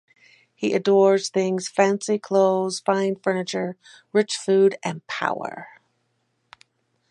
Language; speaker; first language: English; native; English